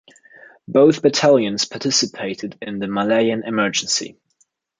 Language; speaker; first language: English; non-native, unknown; German